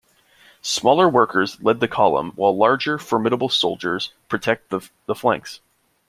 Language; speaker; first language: English; native; English